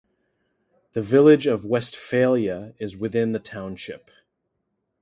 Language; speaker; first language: English; native; English